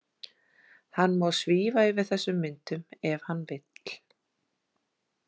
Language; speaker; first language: Icelandic; native; Icelandic